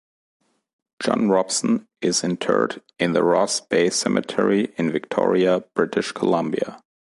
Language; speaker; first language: English; non-native, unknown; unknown